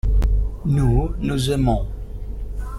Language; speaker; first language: French; non-native, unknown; Italian